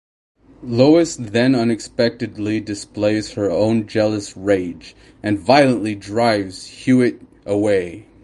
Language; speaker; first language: English; native; English